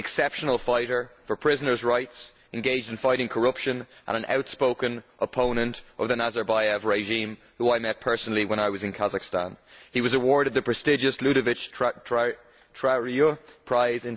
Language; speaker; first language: English; native; English